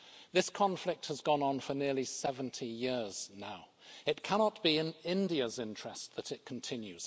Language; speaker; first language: English; native; English